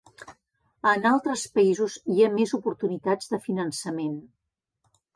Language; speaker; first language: Catalan; native; Catalan